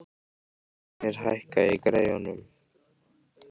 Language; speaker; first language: Icelandic; native; Icelandic